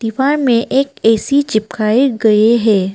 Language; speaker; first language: Hindi; non-native, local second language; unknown